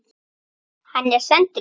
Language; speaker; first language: Icelandic; native; Icelandic